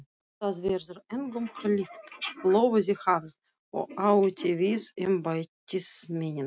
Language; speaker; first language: Icelandic; non-native, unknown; Russian